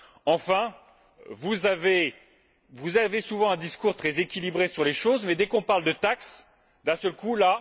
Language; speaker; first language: French; native; French